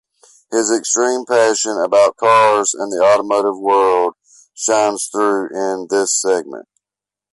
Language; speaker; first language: English; native; English